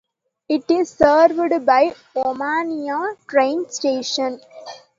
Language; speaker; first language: English; non-native, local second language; Tamil